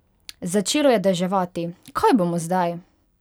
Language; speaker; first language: Slovenian; non-native, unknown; Hungarian